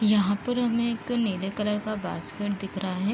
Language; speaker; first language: Hindi; native; Hindi